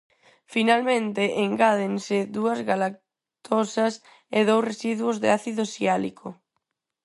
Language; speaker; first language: Galician; non-native, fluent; Spanish